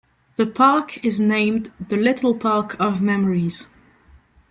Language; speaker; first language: English; non-native, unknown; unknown